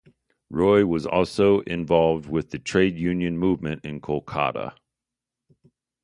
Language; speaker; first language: English; native; English